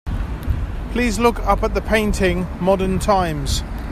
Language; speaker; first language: English; native; English